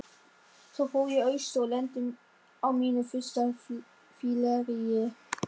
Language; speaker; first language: Icelandic; non-native, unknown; German